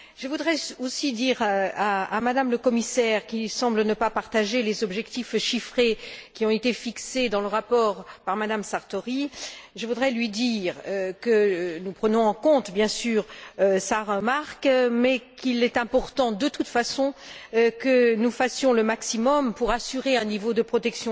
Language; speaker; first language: French; native; French